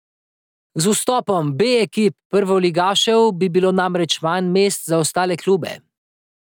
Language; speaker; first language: Slovenian; native; Slovenian